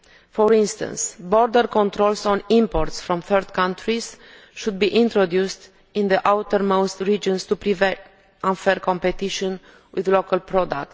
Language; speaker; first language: English; non-native, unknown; Romanian